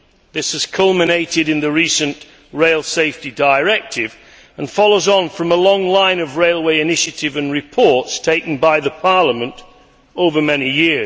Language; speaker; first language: English; native; English